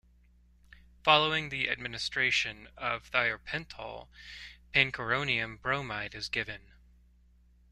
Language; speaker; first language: English; native; English